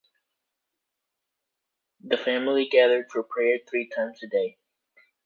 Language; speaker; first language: English; native; English